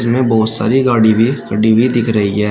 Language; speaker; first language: Hindi; native; Hindi